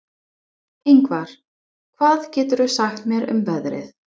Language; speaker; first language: Icelandic; non-native, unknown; English